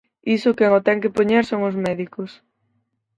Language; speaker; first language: Galician; native; Galician